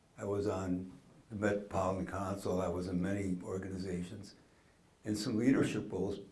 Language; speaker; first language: English; native; English